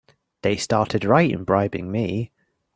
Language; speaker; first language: English; native; English